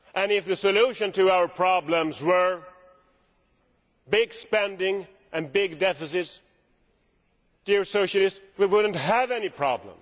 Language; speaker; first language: English; non-native, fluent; Swedish